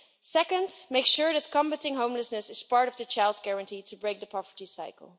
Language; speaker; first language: English; non-native, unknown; Dutch